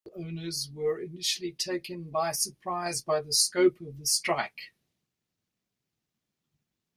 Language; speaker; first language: English; native; English